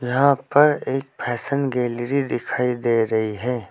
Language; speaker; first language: Hindi; native; Hindi